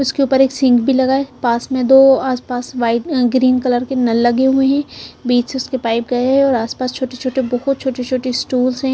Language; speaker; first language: Hindi; non-native, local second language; Punjabi